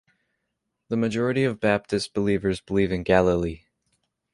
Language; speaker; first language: English; native; English